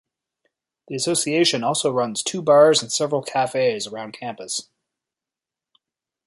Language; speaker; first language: English; native; English